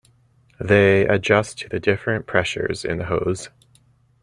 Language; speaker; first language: English; native; English